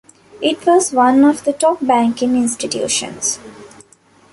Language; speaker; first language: English; non-native, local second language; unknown